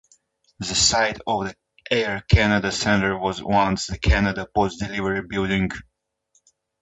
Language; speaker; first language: English; non-native, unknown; Russian